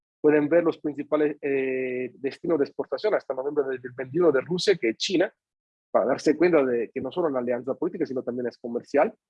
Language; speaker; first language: Spanish; non-native, fluent; Italian